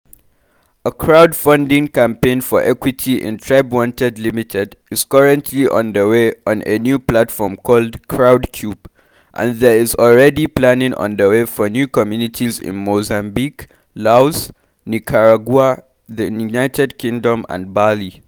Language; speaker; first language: English; non-native, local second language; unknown